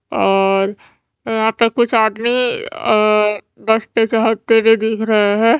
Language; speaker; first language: Hindi; native; Hindi